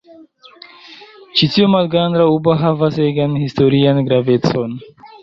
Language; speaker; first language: Esperanto; non-native, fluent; Chinese